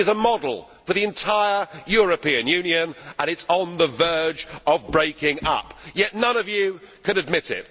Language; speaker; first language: English; native; English